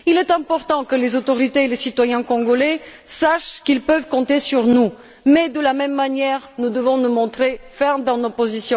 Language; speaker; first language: French; non-native, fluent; Bulgarian